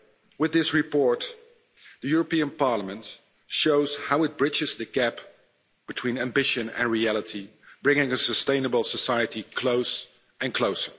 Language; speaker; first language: English; non-native, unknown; Dutch